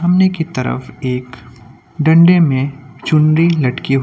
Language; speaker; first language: Hindi; native; Hindi